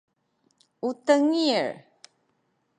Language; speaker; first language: Sakizaya; non-native, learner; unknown